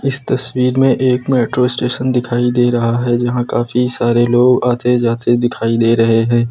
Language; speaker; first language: Hindi; native; Hindi